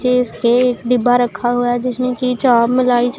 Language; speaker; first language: Hindi; non-native, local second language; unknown